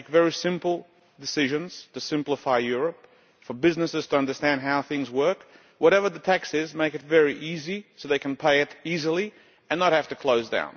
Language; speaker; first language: English; non-native, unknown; Lithuanian